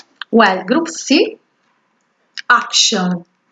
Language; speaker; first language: English; non-native, learner; Italian